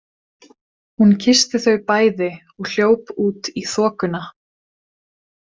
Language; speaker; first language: Icelandic; non-native, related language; Swedish